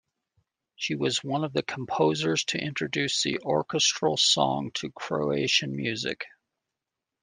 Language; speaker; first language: English; native; English